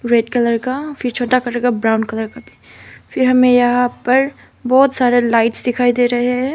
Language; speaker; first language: Hindi; non-native, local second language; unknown